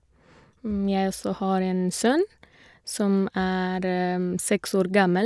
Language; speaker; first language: Norwegian; non-native, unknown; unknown